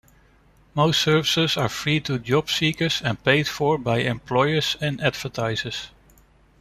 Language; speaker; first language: English; non-native, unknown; Dutch